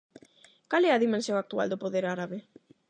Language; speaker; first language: Galician; non-native, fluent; Spanish